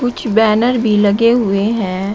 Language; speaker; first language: Hindi; native; Hindi